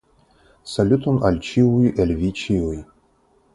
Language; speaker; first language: Esperanto; non-native, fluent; Russian